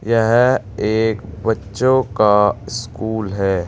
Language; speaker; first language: Hindi; native; Hindi